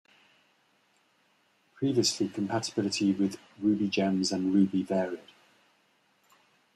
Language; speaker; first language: English; native; English